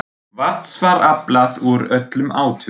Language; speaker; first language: Icelandic; non-native, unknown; German